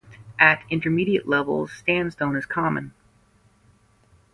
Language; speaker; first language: English; native; English